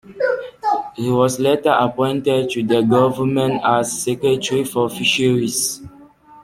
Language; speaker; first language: English; non-native, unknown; French